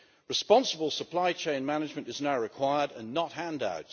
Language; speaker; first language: English; native; English